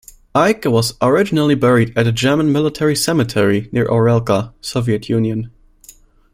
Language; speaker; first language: English; non-native, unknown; German